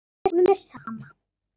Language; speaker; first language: Icelandic; native; Icelandic